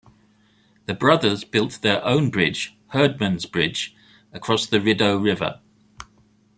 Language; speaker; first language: English; native; English